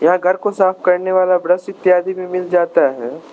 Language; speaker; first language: Hindi; non-native, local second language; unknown